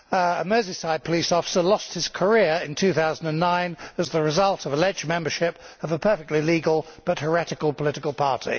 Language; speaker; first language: English; native; English